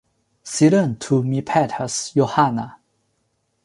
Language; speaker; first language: Esperanto; non-native, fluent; Chinese